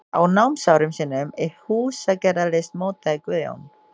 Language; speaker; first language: Icelandic; non-native, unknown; Indonesian